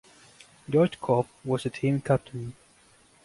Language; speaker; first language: English; native; English